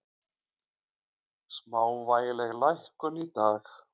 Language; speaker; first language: Icelandic; native; Icelandic